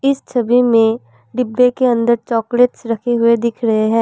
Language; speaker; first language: Hindi; non-native, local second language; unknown